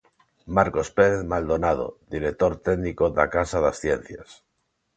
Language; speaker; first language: Galician; non-native, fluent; Spanish